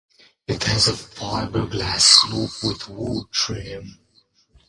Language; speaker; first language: English; non-native, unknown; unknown